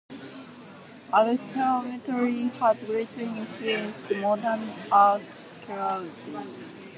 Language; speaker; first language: English; non-native, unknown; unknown